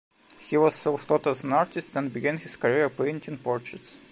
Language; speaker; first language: English; non-native, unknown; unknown